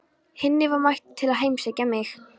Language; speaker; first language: Icelandic; non-native, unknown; Polish